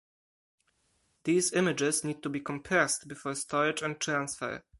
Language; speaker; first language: English; non-native, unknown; Polish